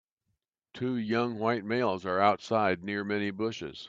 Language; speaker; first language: English; native; English